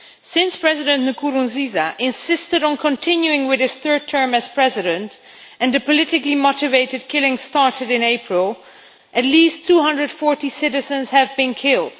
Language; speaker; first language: English; non-native, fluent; Dutch